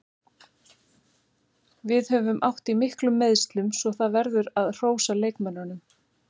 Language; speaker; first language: Icelandic; native; Icelandic